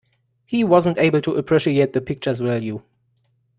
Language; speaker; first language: English; non-native, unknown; German